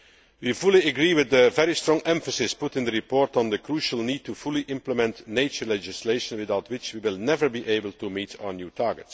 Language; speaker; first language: English; non-native, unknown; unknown